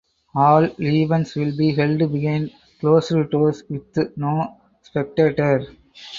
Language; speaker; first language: English; non-native, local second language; Tamil